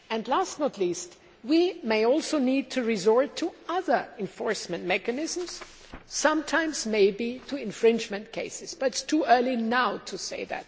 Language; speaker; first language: English; non-native, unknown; German